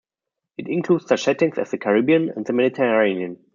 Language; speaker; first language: English; non-native, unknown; German